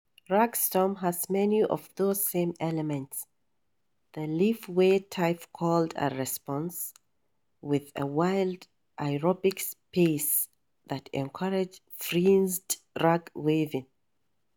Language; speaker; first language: English; non-native, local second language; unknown